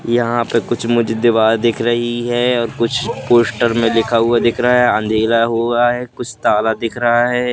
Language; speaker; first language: Hindi; native; Hindi